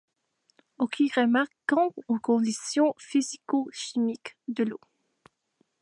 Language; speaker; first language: French; native; French